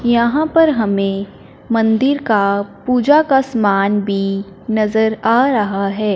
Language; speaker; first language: Hindi; non-native, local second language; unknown